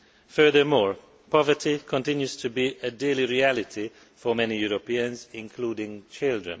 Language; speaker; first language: English; non-native, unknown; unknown